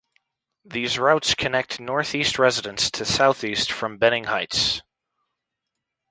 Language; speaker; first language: English; native; English